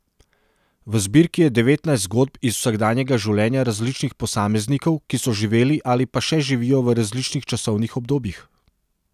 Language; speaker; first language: Slovenian; non-native, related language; Serbian